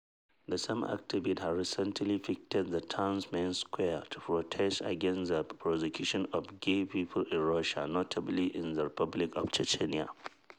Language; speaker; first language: English; non-native, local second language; Hausa